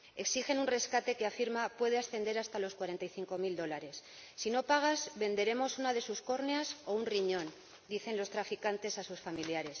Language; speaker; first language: Spanish; native; Spanish